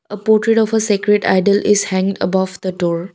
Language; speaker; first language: English; non-native, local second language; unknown